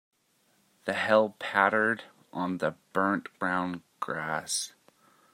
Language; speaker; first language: English; native; English